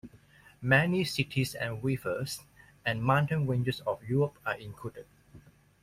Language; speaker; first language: English; non-native, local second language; Cantonese